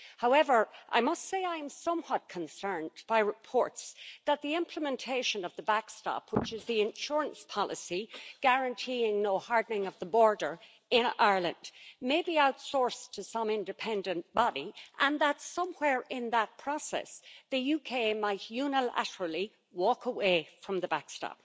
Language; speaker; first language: English; native; English